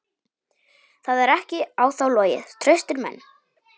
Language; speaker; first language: Icelandic; non-native, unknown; Polish